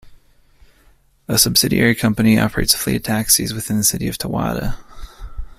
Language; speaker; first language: English; native; English